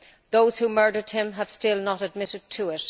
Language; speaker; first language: English; native; English